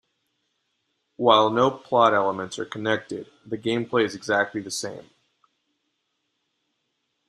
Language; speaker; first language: English; non-native, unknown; Spanish